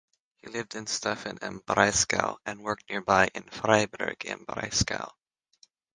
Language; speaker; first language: English; native; English